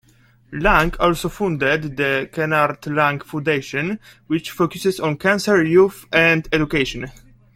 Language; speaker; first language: English; native; English